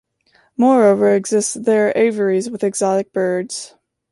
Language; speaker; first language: English; native; English